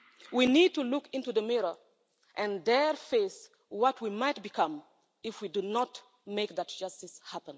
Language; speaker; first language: English; non-native, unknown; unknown